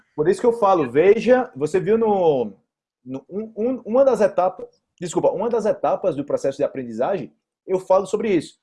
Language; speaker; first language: Portuguese; native; Portuguese